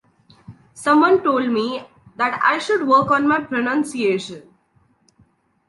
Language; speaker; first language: English; non-native, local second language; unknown